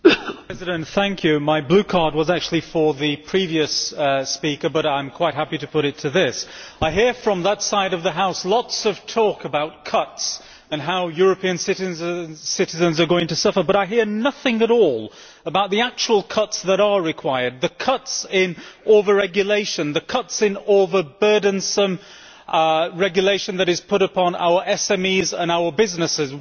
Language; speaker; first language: English; native; English